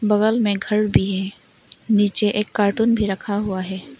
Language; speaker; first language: Hindi; non-native, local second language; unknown